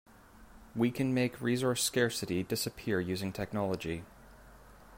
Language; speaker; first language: English; native; English